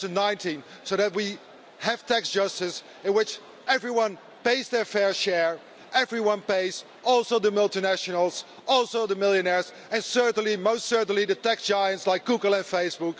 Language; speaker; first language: English; non-native, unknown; Dutch